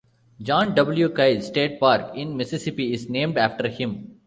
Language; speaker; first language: English; non-native, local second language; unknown